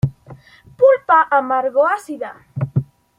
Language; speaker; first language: Spanish; native; Spanish